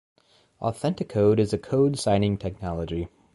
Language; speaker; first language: English; native; English